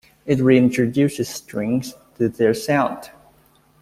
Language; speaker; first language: English; native; English